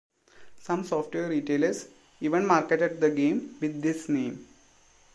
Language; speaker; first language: English; non-native, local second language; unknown